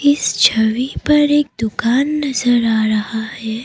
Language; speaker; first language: Hindi; non-native, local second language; Assamese